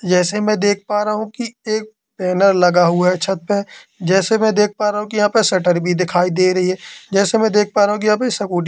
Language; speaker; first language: Hindi; native; Hindi